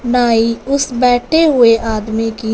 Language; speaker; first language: Hindi; non-native, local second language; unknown